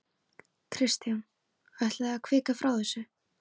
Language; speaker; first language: Icelandic; native; Icelandic